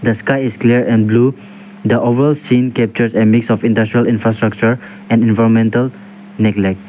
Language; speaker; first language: English; non-native, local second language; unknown